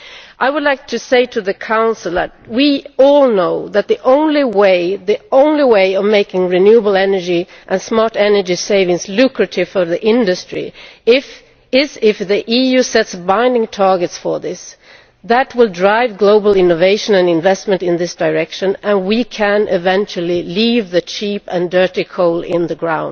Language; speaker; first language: English; non-native, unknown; Swedish